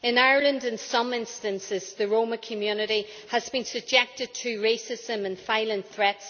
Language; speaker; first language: English; native; English